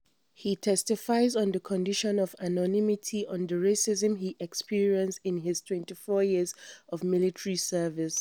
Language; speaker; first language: English; non-native, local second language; Hausa